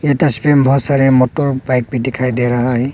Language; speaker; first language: Hindi; non-native, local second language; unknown